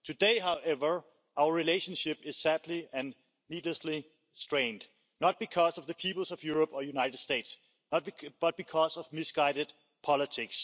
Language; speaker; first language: English; non-native, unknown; Danish